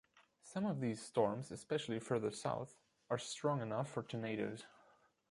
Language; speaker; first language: English; non-native, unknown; German